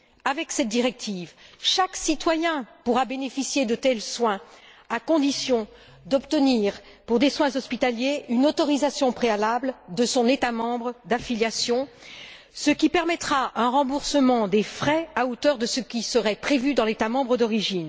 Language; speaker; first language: French; native; French